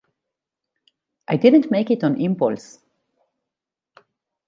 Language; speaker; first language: English; non-native, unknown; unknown